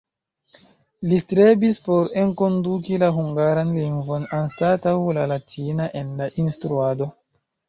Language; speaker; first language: Esperanto; non-native, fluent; Chinese